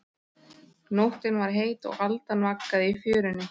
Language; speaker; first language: Icelandic; native; Icelandic